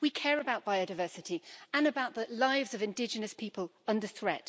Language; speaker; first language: English; native; English